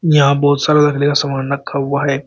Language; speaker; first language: Hindi; native; Hindi